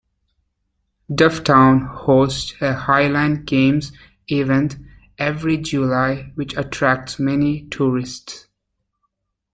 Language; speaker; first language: English; native; English